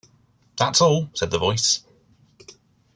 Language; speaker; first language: English; native; English